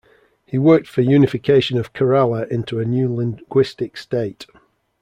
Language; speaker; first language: English; native; English